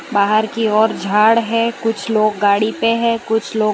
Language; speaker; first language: Hindi; non-native, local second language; Gujarati